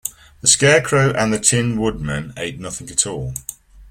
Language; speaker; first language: English; native; English